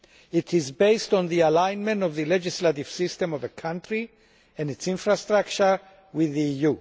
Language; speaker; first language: English; non-native, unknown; Greek